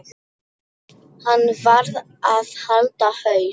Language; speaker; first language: Icelandic; non-native, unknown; Polish